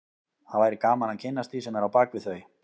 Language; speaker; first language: Icelandic; native; Icelandic